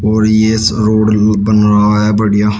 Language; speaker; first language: Hindi; native; Hindi